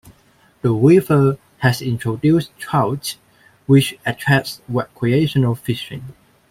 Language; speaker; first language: English; non-native, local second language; Cantonese